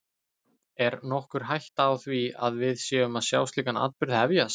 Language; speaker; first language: Icelandic; native; Icelandic